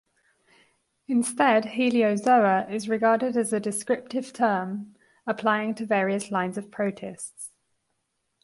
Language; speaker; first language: English; non-native, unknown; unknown